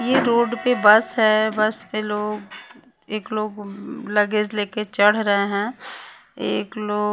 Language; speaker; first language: Hindi; non-native, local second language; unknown